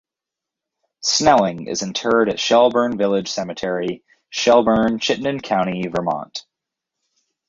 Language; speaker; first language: English; native; English